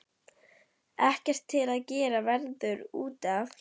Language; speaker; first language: Icelandic; non-native, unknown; German